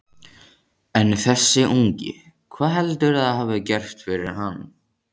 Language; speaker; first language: Icelandic; native; Icelandic